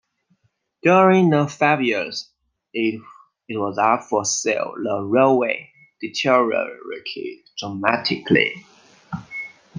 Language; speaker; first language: English; non-native, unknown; Chinese